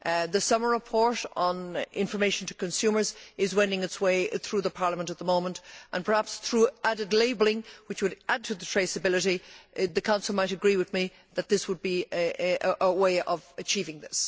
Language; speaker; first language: English; native; English